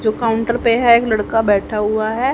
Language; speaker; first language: Hindi; native; Hindi